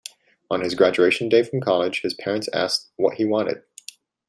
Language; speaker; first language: English; native; English